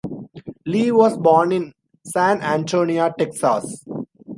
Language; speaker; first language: English; non-native, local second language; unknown